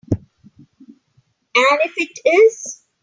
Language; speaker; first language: English; non-native, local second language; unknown